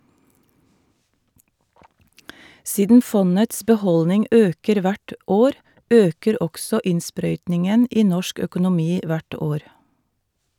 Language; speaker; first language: Norwegian; native; Norwegian